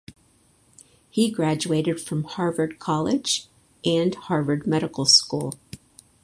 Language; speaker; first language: English; native; English